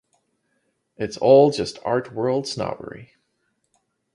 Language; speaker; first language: English; non-native, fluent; Dutch